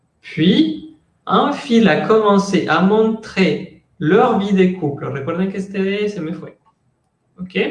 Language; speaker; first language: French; non-native, fluent; Spanish